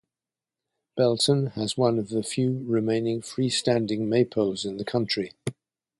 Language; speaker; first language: English; native; English